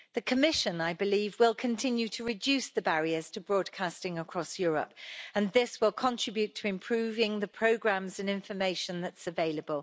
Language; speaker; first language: English; native; English